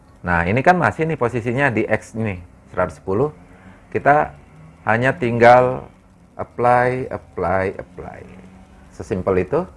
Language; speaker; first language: Indonesian; non-native, local second language; Sundanese